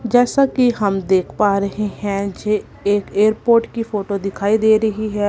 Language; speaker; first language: Hindi; non-native, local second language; Punjabi